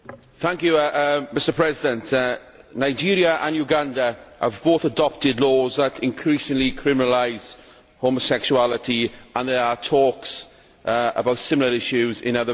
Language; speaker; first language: English; native; English